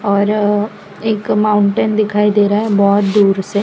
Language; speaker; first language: Hindi; non-native, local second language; Gujarati